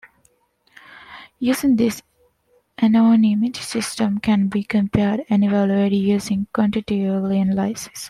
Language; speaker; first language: English; non-native, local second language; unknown